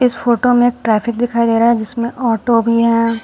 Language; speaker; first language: Hindi; native; Hindi